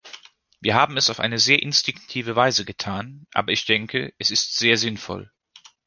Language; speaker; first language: German; native; German